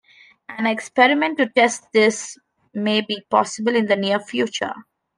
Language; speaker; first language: English; non-native, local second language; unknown